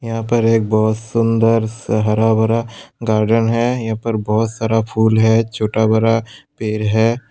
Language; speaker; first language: Hindi; non-native, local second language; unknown